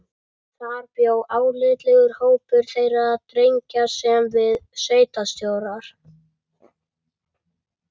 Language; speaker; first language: Icelandic; native; Icelandic